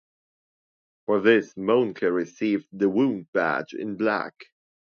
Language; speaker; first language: English; non-native, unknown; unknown